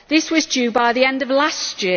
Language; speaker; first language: English; native; English